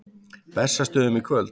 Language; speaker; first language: Icelandic; native; Icelandic